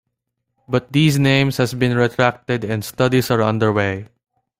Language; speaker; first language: English; non-native, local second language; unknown